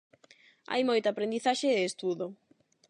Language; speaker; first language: Galician; non-native, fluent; Spanish